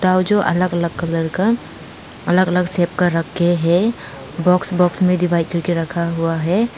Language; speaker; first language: Hindi; early bilingual, other home language; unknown